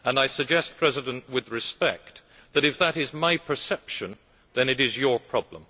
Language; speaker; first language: English; native; English